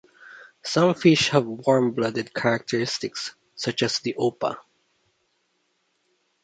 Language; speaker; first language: English; non-native, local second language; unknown